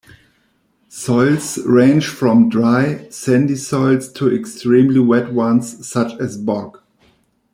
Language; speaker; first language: English; non-native, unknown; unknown